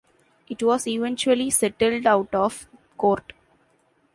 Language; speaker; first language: English; non-native, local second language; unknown